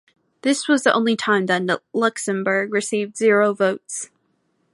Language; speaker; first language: English; native; English